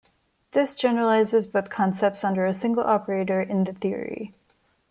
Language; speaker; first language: English; non-native, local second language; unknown